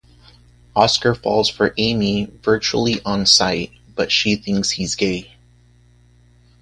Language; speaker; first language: English; native; English